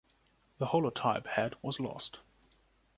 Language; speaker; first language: English; non-native, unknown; German